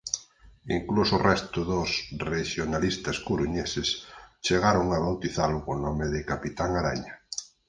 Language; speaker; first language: Galician; native; Galician